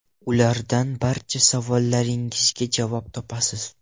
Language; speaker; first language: Uzbek; non-native, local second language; Russian